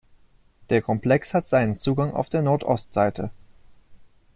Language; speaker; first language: German; native; German